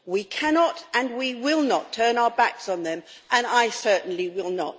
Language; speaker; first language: English; native; English